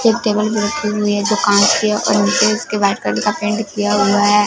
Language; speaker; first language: Hindi; non-native, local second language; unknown